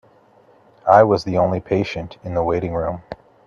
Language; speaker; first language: English; native; English